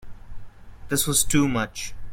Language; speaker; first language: English; non-native, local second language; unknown